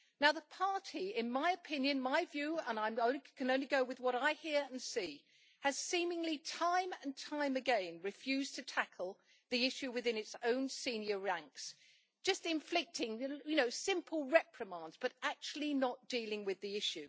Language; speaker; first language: English; native; English